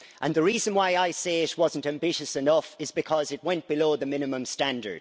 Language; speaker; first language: English; native; English